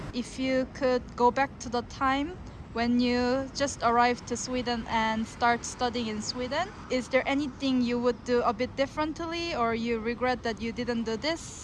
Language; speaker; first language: English; non-native, fluent; Korean